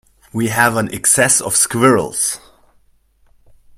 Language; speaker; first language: English; non-native, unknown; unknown